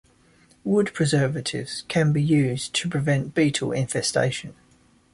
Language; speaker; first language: English; native; English